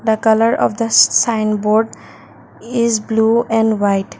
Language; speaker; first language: English; non-native, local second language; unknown